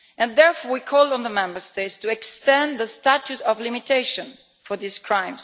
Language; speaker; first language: English; non-native, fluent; Italian